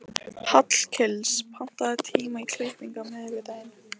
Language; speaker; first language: Icelandic; non-native, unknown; Lithuanian